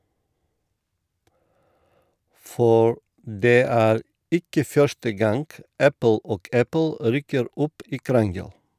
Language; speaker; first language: Norwegian; non-native, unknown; Bulgarian